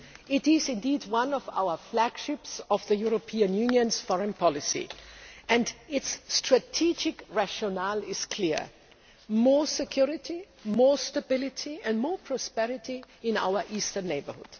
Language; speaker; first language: English; non-native, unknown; German